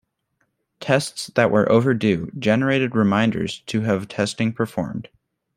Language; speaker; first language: English; native; English